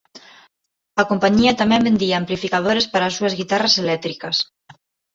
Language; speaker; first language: Galician; non-native, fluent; Spanish